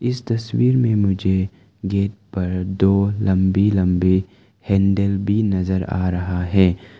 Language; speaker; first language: Hindi; non-native, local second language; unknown